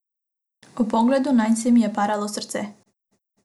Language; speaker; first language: Slovenian; non-native, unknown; Macedonian